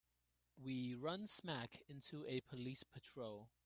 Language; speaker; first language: English; non-native, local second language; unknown